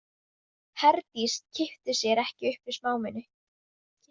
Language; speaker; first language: Icelandic; non-native, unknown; Vietnamese